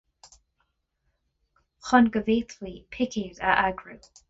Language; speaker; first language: Irish; non-native, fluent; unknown